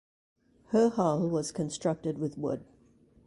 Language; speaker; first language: English; native; English